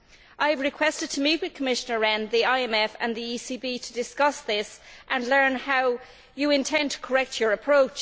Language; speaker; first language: English; native; English